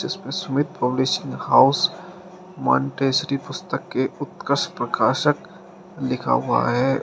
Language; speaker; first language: Hindi; native; Hindi